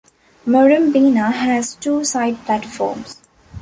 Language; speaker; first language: English; non-native, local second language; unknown